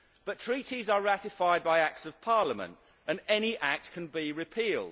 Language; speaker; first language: English; native; English